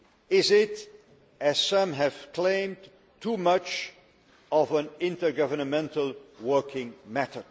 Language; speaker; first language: English; non-native, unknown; Dutch